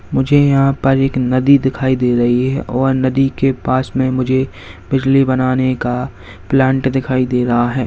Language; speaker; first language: Hindi; native; Hindi